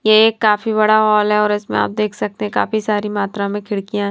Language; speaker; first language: Hindi; native; Hindi